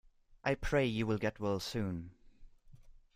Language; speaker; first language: English; non-native, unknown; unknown